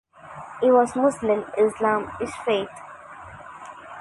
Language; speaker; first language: English; non-native, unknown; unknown